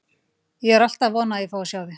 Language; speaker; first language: Icelandic; native; Icelandic